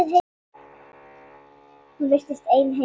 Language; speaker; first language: Icelandic; native; Icelandic